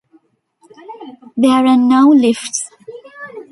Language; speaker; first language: English; non-native, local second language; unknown